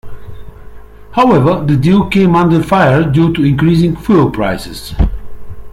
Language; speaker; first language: English; native; English